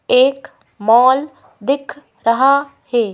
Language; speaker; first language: Hindi; native; Hindi